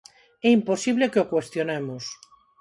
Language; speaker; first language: Galician; non-native, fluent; Spanish